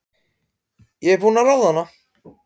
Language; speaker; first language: Icelandic; non-native, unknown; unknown